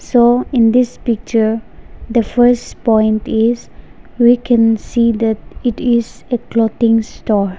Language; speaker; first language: English; non-native, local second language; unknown